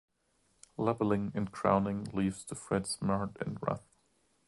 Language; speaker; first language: English; non-native, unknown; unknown